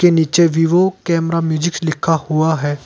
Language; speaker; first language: Hindi; native; Hindi